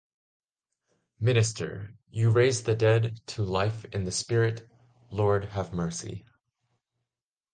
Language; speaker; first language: English; non-native, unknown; Chinese